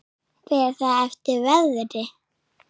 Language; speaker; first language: Icelandic; native; Icelandic